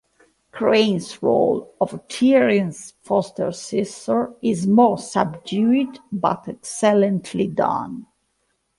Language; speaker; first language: English; non-native, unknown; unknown